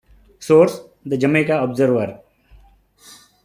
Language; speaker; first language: English; non-native, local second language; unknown